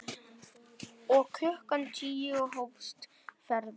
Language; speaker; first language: Icelandic; non-native, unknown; Vietnamese